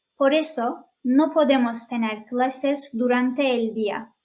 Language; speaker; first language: Spanish; non-native, fluent; Turkish